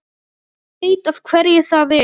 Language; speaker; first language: Icelandic; non-native, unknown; Polish